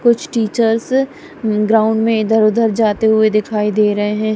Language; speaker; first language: Hindi; non-native, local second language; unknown